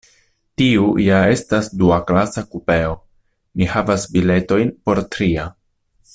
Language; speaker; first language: Esperanto; non-native, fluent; Italian